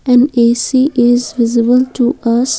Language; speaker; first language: English; non-native, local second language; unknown